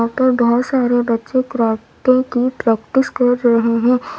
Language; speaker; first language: Hindi; native; Hindi